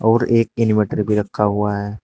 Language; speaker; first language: Hindi; native; Hindi